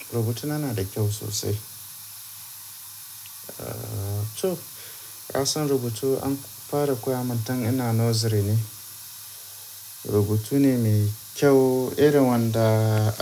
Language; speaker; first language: Hausa; native; Hausa